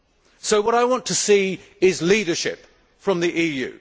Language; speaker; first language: English; native; English